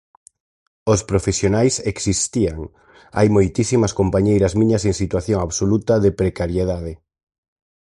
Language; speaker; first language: Galician; native; Galician